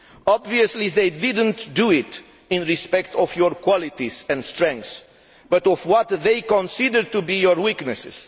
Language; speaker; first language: English; non-native, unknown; Romanian